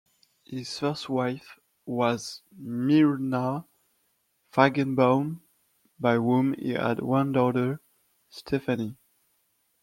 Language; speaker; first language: English; non-native, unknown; French